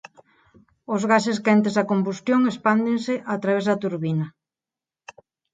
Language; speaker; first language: Galician; non-native, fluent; Spanish